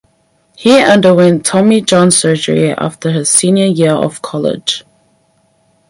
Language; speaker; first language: English; native; English